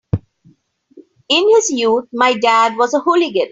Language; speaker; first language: English; non-native, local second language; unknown